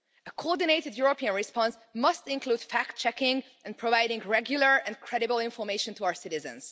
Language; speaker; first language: English; non-native, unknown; Hungarian